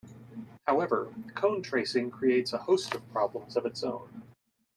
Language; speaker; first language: English; native; English